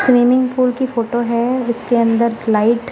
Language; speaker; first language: Hindi; non-native, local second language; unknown